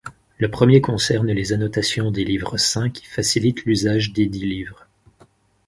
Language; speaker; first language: French; native; French